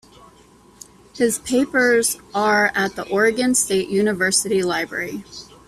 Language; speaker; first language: English; native; English